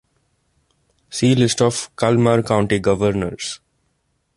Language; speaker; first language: English; non-native, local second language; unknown